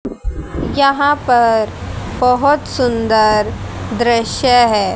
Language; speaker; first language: Hindi; native; Hindi